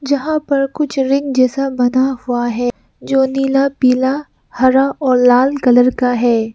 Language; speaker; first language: Hindi; non-native, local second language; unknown